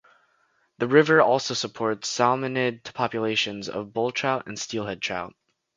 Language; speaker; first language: English; native; English